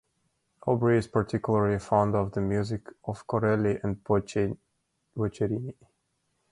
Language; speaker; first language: English; native; English